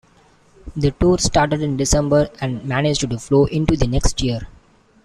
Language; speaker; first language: English; non-native, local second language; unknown